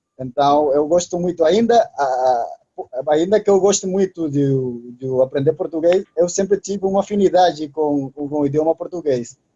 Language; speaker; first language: Portuguese; non-native, fluent; Spanish